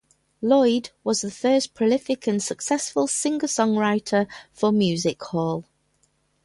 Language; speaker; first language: English; native; English